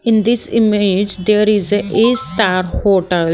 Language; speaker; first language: English; non-native, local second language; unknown